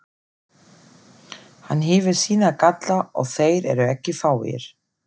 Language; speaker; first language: Icelandic; non-native, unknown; German